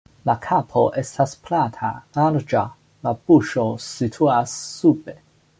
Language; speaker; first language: Esperanto; non-native, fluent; Chinese